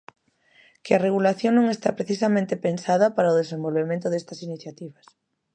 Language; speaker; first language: Galician; native; Galician